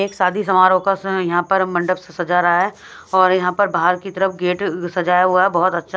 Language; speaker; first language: Hindi; non-native, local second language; Punjabi